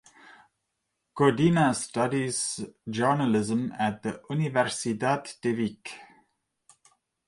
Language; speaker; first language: English; non-native, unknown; German